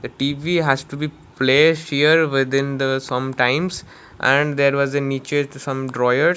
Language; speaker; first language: English; non-native, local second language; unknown